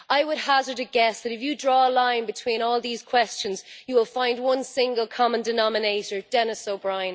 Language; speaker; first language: English; native; English